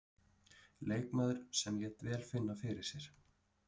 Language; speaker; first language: Icelandic; native; Icelandic